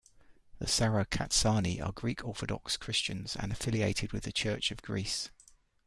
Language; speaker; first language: English; native; English